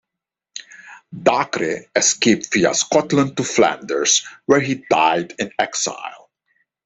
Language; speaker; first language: English; non-native, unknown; Dutch